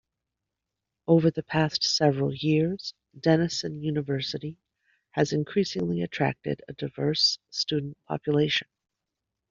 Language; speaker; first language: English; native; English